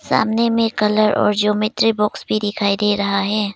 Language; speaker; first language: Hindi; non-native, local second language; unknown